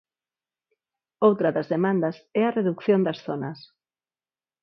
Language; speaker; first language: Galician; non-native, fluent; Spanish